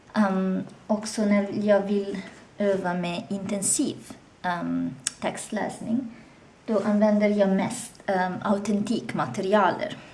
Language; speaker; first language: Swedish; non-native, learner; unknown